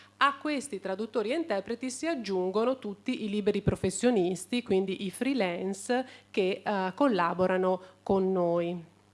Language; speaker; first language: Italian; native; Italian